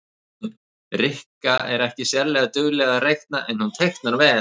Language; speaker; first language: Icelandic; native; Icelandic